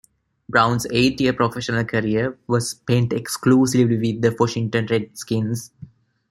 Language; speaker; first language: English; non-native, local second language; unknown